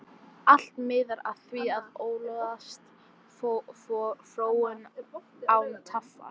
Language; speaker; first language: Icelandic; non-native, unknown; English